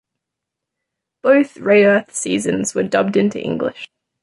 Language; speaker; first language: English; native; English